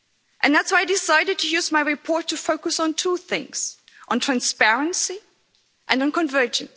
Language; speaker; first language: English; non-native, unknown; German